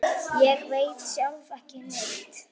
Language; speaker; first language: Icelandic; native; Icelandic